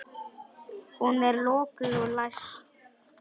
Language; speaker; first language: Icelandic; non-native, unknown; Polish